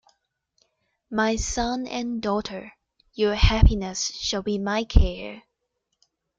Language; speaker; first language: English; non-native, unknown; Chinese